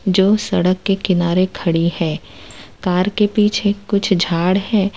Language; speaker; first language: Hindi; non-native, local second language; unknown